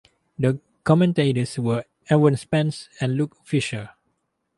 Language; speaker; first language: English; non-native, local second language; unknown